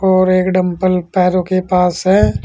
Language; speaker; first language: Hindi; native; Hindi